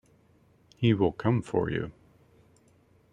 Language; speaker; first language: English; native; English